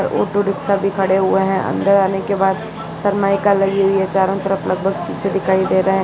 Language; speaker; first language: Hindi; non-native, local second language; Gujarati